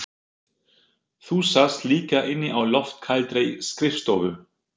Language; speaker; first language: Icelandic; non-native, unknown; German